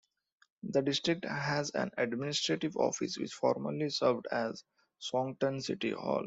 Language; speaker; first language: English; non-native, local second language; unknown